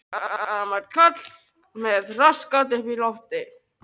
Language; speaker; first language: Icelandic; non-native, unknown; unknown